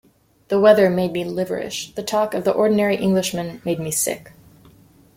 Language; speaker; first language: English; native; English